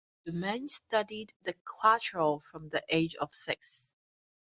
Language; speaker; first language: English; native; English